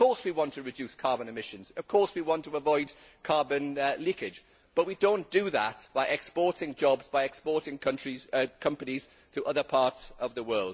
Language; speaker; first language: English; native; English